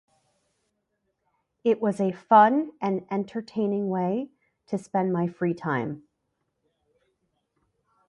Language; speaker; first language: English; native; English